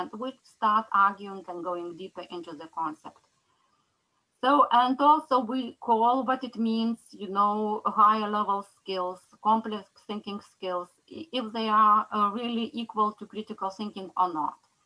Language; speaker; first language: English; non-native, fluent; Lithuanian